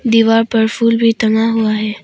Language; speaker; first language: Hindi; non-native, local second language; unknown